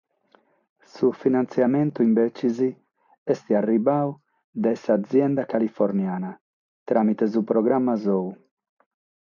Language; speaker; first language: Sardinian; non-native, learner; Catalan